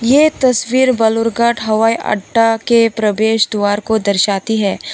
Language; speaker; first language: Hindi; non-native, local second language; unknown